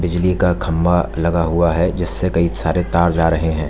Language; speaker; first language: Hindi; native; Hindi